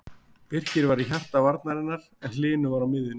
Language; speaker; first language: Icelandic; native; Icelandic